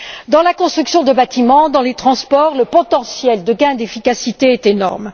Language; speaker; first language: French; native; French